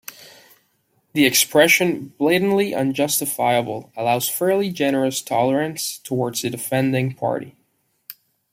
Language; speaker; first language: English; non-native, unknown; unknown